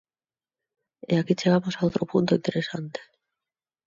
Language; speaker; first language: Galician; non-native, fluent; Spanish